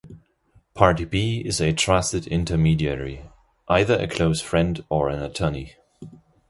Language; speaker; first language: English; non-native, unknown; German